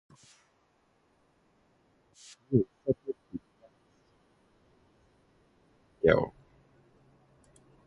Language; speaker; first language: English; native; English